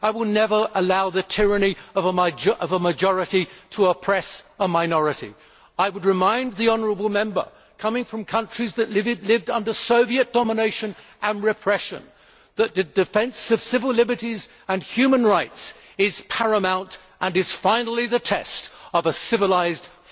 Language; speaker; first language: English; native; English